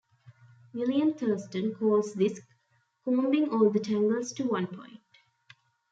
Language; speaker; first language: English; non-native, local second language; Tamil